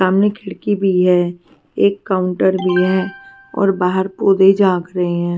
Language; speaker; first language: Hindi; non-native, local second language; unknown